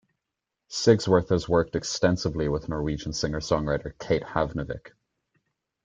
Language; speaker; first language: English; native; English